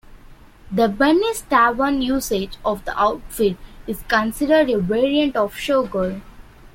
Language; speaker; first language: English; non-native, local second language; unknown